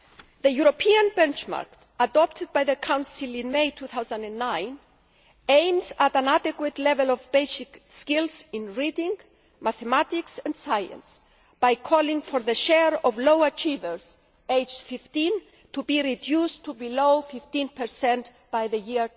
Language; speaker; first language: English; non-native, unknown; Greek